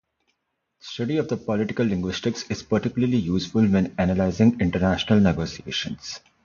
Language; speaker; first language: English; non-native, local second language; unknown